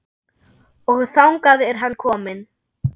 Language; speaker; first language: Icelandic; non-native, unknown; German